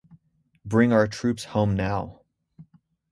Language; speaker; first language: English; native; English